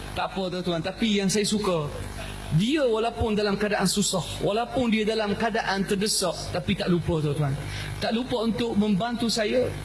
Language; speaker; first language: Malay; non-native, fluent; Arabic